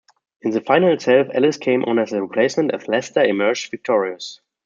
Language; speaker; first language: English; non-native, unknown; German